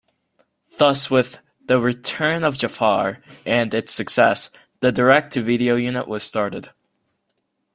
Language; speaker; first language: English; native; English